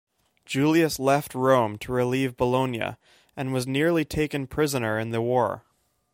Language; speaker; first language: English; native; English